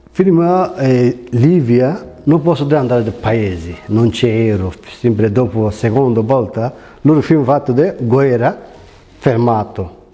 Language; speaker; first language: Italian; non-native, learner; Bangla